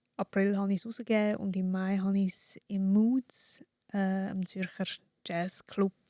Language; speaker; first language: German; early bilingual, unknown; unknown